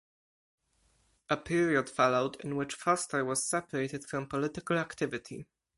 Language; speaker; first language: English; non-native, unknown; Polish